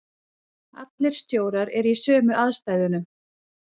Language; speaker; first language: Icelandic; native; Icelandic